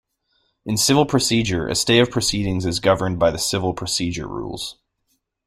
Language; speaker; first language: English; native; English